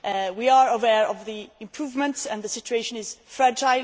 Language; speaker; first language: English; non-native, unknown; Swedish